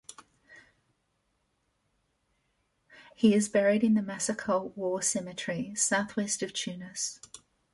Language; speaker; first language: English; native; English